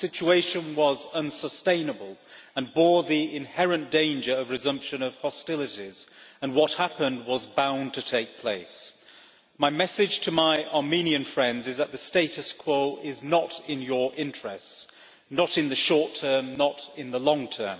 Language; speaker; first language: English; native; English